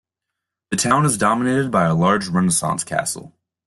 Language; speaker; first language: English; native; English